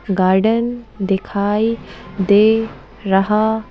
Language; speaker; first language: Hindi; native; Hindi